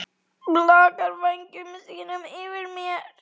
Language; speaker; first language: Icelandic; native; Icelandic